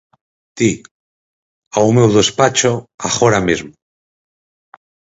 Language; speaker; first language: Galician; native; Galician